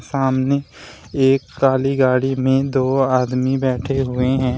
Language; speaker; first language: Hindi; native; Hindi